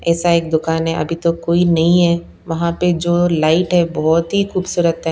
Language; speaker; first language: Hindi; non-native, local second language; Punjabi